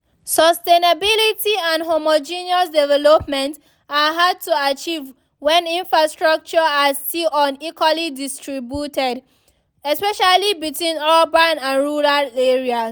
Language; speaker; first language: English; non-native, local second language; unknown